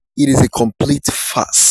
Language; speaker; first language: English; non-native, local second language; Yoruba